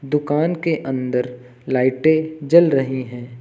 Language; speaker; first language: Hindi; native; Hindi